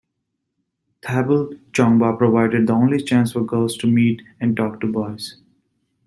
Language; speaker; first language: English; native; English